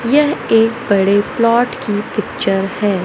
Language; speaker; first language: Hindi; native; Hindi